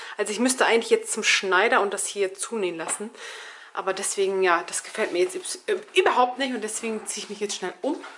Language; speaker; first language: German; early bilingual, other home language; Turkish